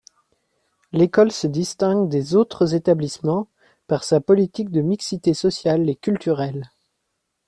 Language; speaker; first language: French; native; French